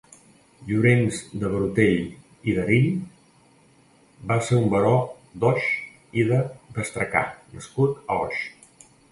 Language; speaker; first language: Catalan; native; Catalan